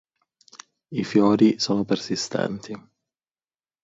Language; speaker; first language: Italian; native; Italian